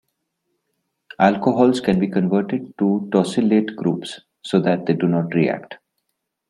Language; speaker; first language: English; non-native, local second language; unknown